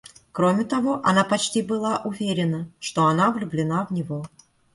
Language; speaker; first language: Russian; native; Russian